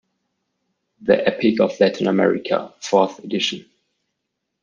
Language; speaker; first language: English; non-native, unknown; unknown